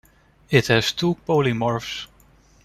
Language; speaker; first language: English; non-native, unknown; Dutch